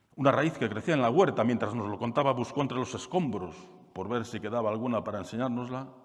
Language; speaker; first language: Spanish; non-native, local second language; Galician